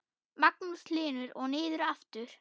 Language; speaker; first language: Icelandic; non-native, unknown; German